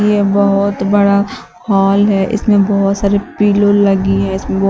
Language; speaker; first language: Hindi; native; Hindi